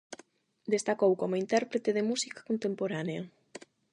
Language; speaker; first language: Galician; non-native, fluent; Spanish